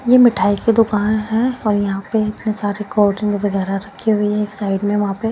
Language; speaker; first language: Hindi; non-native, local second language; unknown